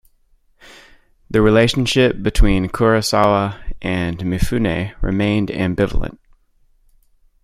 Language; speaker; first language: English; native; English